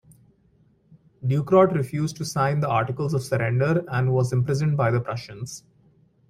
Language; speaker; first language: English; non-native, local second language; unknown